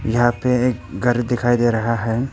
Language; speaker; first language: Hindi; early bilingual, other home language; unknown